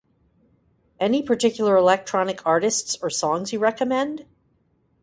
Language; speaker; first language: English; native; English